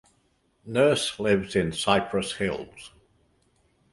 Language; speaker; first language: English; native; English